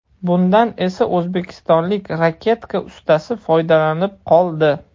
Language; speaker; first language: Uzbek; non-native, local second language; Russian